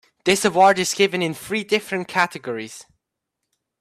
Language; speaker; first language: English; native; English